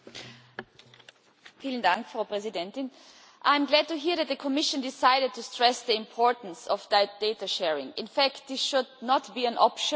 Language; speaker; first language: English; non-native, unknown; German